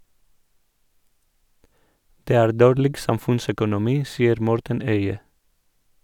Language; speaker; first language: Norwegian; non-native, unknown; Greek